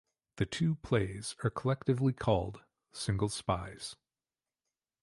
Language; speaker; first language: English; native; English